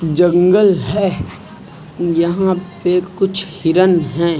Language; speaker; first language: Hindi; native; Hindi